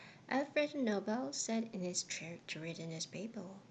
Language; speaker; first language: English; non-native, fluent; Korean